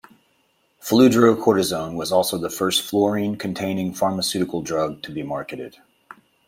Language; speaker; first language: English; native; English